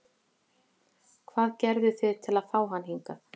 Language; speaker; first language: Icelandic; native; Icelandic